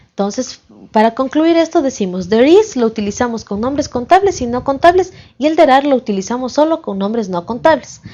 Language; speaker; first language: Spanish; native; Spanish